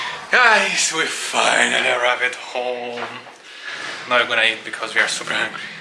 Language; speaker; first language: English; non-native, fluent; Portuguese